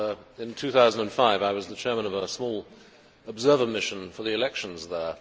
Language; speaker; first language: English; native; English